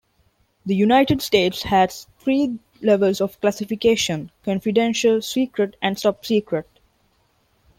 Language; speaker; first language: English; non-native, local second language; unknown